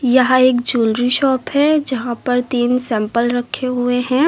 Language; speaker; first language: Hindi; native; Hindi